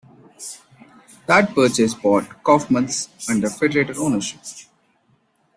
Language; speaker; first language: English; non-native, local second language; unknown